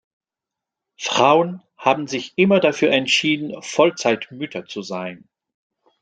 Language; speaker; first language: German; non-native, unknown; French